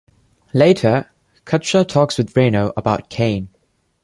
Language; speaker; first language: English; non-native, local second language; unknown